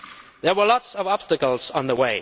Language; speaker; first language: English; non-native, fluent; Danish